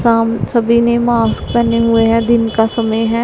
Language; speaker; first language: Hindi; non-native, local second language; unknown